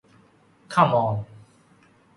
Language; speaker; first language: English; non-native, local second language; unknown